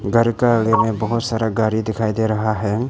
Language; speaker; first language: Hindi; non-native, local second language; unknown